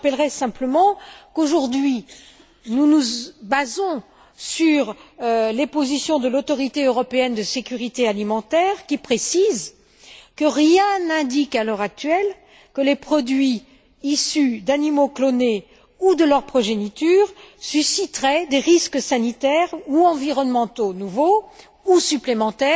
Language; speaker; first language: French; native; French